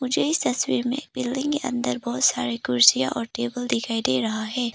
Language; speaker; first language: Hindi; early bilingual, other home language; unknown